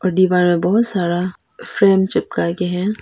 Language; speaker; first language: Hindi; non-native, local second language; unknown